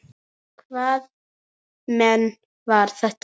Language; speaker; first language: Icelandic; native; Icelandic